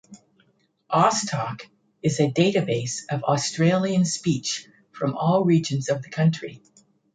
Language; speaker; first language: English; native; English